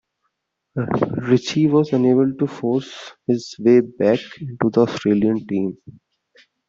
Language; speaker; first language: English; non-native, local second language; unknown